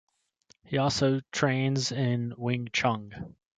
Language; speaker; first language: English; native; English